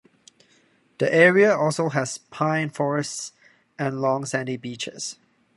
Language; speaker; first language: English; non-native, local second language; Cantonese